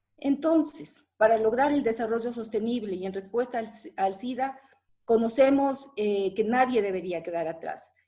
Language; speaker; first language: Spanish; native; Spanish